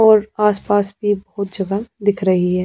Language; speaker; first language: Hindi; non-native, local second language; Punjabi